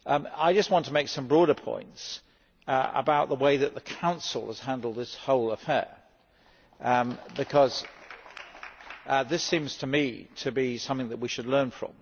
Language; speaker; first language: English; native; English